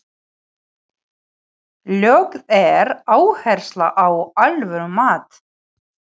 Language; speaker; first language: Icelandic; non-native, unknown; Ukrainian